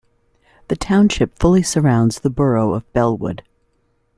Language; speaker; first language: English; native; English